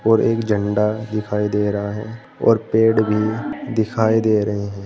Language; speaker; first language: Hindi; native; Hindi